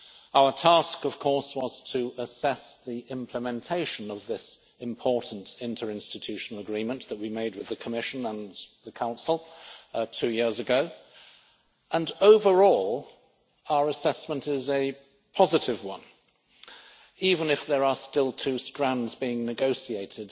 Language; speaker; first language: English; native; English